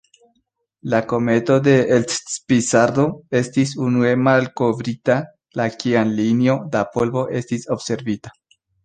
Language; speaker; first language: Esperanto; non-native, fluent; Spanish